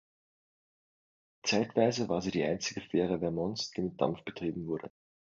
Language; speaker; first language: German; native; German